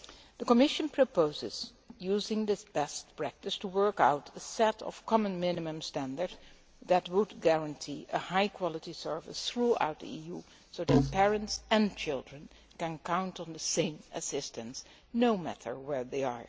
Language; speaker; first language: English; non-native, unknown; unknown